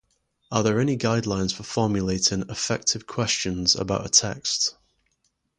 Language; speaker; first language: English; native; English